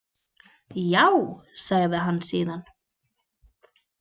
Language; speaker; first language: Icelandic; native; Icelandic